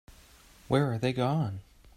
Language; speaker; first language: English; native; English